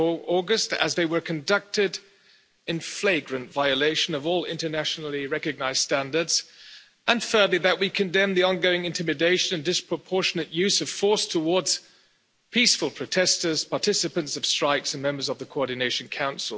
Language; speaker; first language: English; non-native, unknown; German